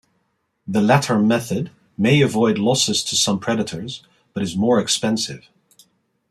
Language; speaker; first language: English; non-native, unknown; Dutch